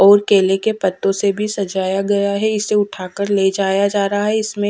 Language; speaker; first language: Hindi; non-native, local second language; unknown